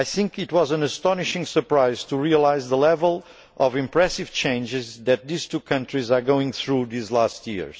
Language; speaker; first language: English; non-native, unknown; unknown